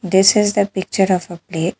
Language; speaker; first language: English; non-native, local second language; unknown